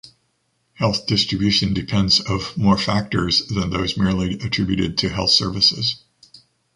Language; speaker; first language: English; native; English